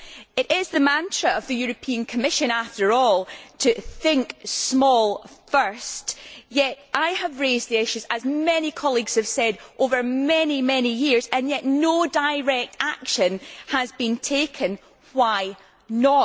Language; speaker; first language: English; native; English